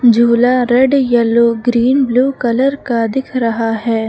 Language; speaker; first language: Hindi; native; Hindi